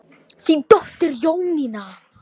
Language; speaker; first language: Icelandic; non-native, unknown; Polish